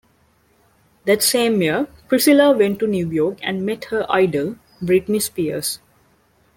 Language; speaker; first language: English; non-native, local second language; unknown